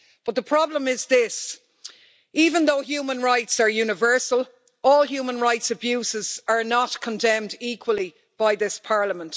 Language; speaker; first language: English; native; English